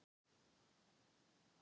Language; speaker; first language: Icelandic; non-native, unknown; Thai